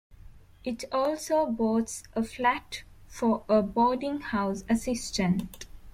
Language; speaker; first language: English; non-native, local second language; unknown